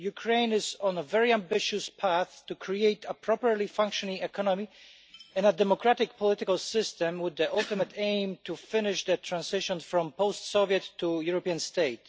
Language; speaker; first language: English; non-native, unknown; Polish